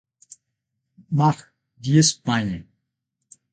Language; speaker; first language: Portuguese; non-native, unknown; Spanish